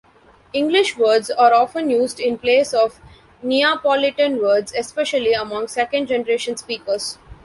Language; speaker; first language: English; non-native, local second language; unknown